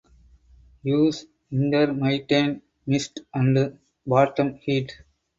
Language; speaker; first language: English; non-native, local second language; Tamil